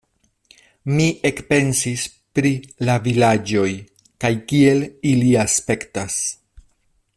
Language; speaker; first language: Esperanto; non-native, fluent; Spanish